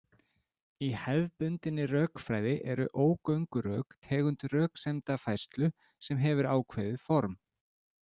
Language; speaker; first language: Icelandic; native; Icelandic